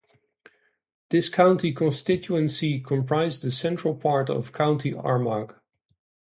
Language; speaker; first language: English; non-native, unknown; Dutch